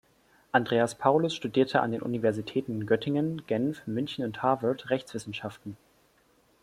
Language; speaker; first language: German; native; German